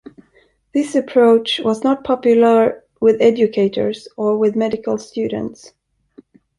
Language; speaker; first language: English; non-native, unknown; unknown